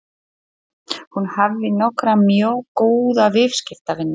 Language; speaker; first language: Icelandic; non-native, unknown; Polish